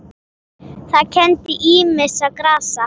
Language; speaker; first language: Icelandic; native; Icelandic